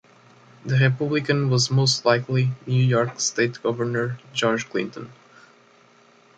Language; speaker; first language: English; native; English